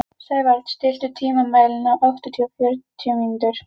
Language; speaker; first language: Icelandic; native; Icelandic